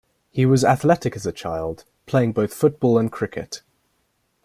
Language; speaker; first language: English; native; English